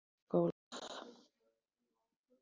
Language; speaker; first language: Icelandic; native; Icelandic